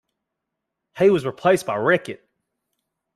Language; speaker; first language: English; native; English